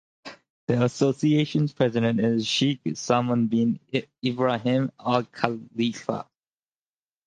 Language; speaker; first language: English; native; English